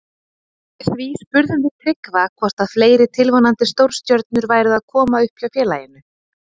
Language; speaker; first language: Icelandic; native; Icelandic